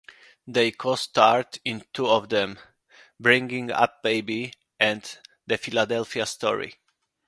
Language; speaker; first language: English; non-native, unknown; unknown